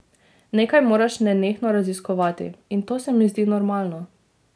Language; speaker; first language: Slovenian; native; Slovenian